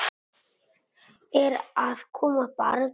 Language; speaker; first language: Icelandic; non-native, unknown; Italian